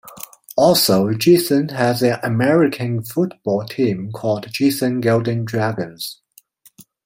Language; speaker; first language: English; non-native, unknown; Chinese